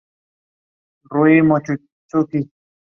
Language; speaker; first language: English; non-native, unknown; Spanish